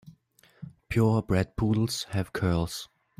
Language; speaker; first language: English; non-native, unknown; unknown